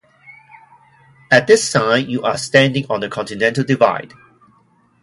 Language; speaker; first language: English; non-native, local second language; Cantonese